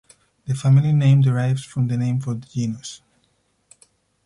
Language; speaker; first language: English; non-native, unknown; Spanish